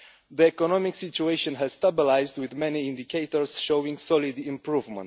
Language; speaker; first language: English; non-native, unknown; Romanian